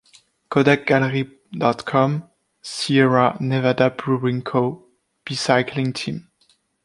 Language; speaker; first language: English; non-native, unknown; French